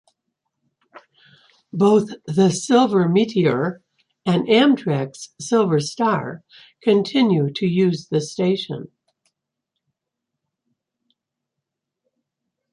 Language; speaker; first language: English; native; English